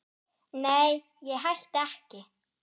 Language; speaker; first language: Icelandic; non-native, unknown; German